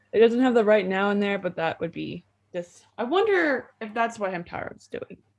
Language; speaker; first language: English; native; English